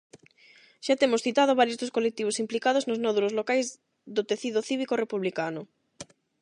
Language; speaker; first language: Galician; non-native, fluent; Spanish